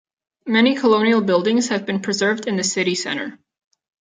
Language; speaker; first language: English; non-native, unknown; Catalan